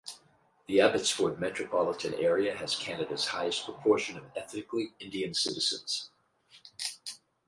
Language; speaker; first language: English; native; English